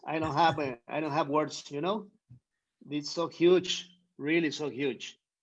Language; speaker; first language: English; non-native, fluent; Spanish